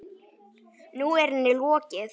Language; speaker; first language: Icelandic; native; Icelandic